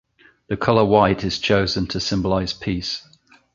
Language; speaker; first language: English; native; English